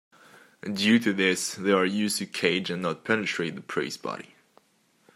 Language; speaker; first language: English; non-native, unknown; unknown